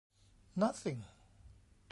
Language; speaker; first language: English; non-native, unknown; Thai